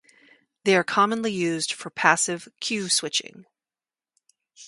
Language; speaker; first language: English; native; English